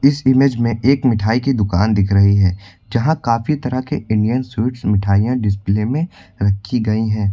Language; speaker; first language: Hindi; native; Hindi